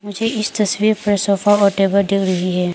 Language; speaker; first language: Hindi; non-native, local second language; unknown